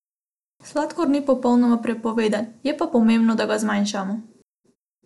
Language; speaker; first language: Slovenian; non-native, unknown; Macedonian